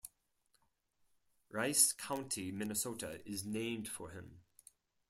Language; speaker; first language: English; non-native, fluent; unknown